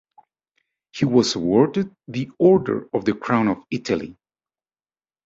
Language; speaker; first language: English; native; English